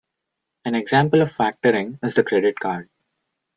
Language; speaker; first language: English; non-native, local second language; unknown